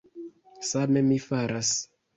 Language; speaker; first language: Esperanto; non-native, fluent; Kinyarwanda